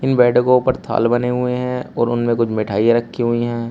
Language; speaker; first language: Hindi; native; Hindi